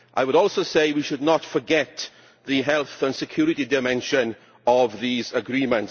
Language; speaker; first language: English; native; English